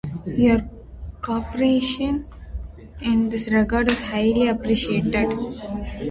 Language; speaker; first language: English; non-native, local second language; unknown